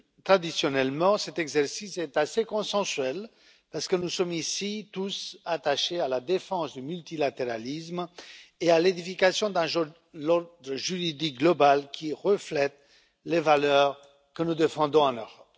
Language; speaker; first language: French; non-native, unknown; Romanian